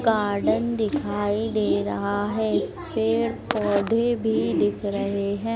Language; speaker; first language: Hindi; native; Hindi